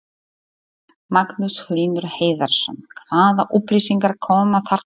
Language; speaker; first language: Icelandic; non-native, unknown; Polish